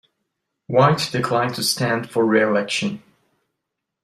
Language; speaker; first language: English; non-native, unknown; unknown